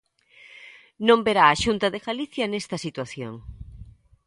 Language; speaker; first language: Galician; native; Galician